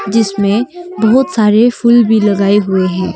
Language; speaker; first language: Hindi; non-native, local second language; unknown